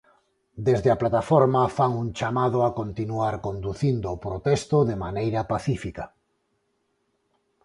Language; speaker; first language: Galician; non-native, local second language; Spanish